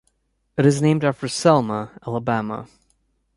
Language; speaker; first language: English; native; English